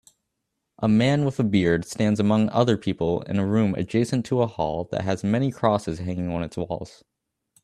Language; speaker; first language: English; native; English